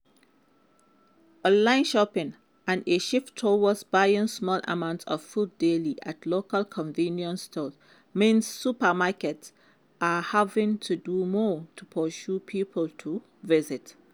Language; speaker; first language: English; non-native, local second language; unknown